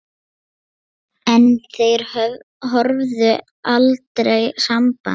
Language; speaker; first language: Icelandic; non-native, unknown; Lithuanian